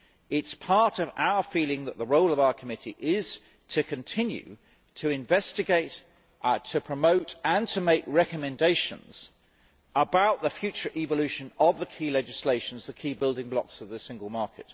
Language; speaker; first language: English; native; English